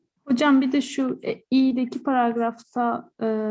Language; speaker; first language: Turkish; native; Turkish